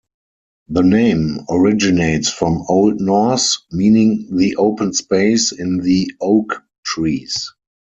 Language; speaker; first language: English; non-native, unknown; German